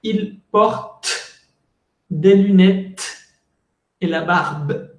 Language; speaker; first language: French; non-native, fluent; Spanish